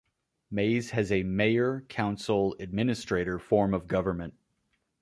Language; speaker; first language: English; native; English